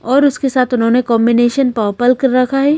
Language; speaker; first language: Hindi; native; Hindi